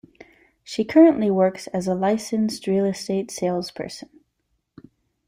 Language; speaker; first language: English; native; English